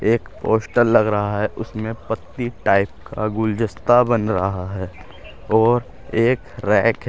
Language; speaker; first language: Hindi; native; Hindi